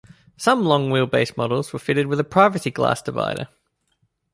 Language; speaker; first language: English; native; English